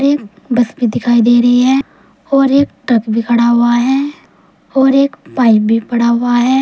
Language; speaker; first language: Hindi; native; Hindi